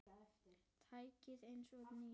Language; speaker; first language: Icelandic; native; Icelandic